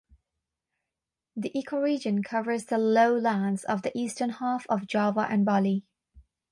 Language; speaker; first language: English; non-native, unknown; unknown